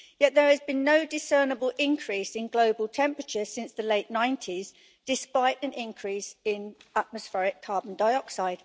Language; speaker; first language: English; native; English